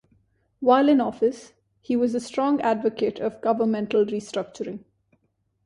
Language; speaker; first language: English; non-native, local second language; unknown